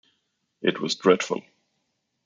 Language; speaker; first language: English; non-native, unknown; Danish